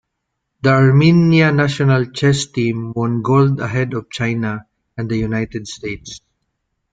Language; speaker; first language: English; non-native, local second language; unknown